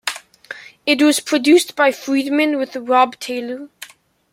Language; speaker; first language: English; native; English